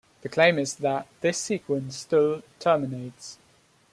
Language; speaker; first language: English; non-native, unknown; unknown